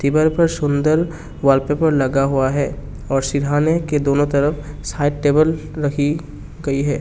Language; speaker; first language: Hindi; non-native, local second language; Assamese